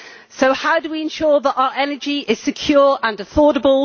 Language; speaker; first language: English; native; English